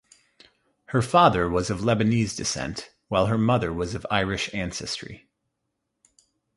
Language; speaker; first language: English; native; English